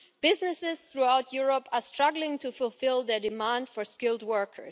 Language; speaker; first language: English; non-native, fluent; German